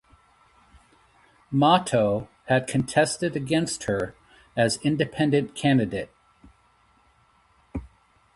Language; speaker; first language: English; native; English